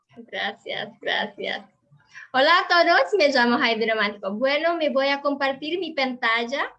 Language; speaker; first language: Spanish; non-native, learner; Filipino